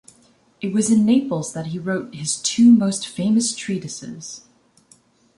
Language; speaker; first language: English; native; English